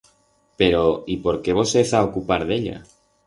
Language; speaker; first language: Aragonese; non-native, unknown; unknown